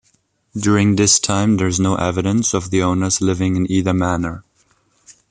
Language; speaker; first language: English; non-native, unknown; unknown